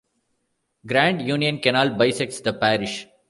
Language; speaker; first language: English; non-native, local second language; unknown